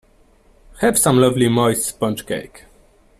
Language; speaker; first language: English; non-native, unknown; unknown